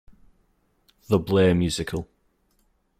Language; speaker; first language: English; native; English